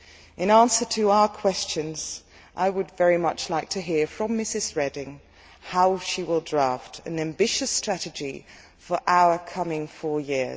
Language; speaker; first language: English; non-native, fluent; Dutch